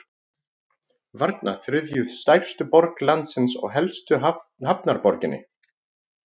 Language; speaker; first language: Icelandic; non-native, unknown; Greek